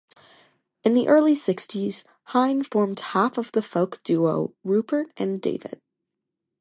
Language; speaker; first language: English; native; English